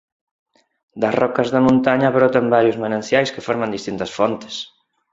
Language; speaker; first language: Galician; non-native, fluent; Spanish